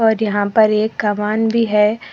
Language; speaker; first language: Hindi; non-native, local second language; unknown